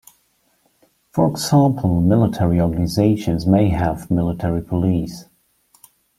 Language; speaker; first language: English; non-native, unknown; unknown